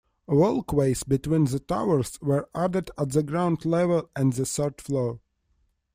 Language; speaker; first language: English; non-native, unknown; Russian